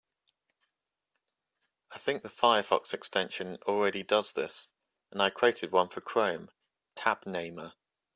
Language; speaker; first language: English; native; English